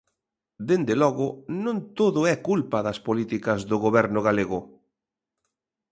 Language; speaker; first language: Galician; native; Galician